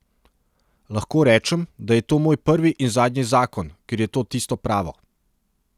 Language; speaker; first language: Slovenian; non-native, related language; Serbian